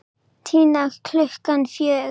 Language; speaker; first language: Icelandic; non-native, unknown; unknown